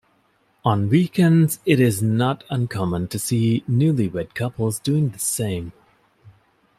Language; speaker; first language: English; non-native, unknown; Divehi